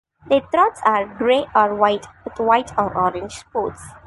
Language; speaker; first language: English; non-native, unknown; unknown